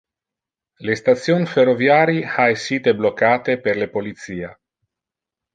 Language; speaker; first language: Interlingua; non-native, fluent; Italian